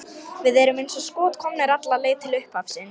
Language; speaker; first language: Icelandic; non-native, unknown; Lithuanian